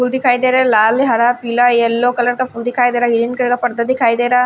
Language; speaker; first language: Hindi; non-native, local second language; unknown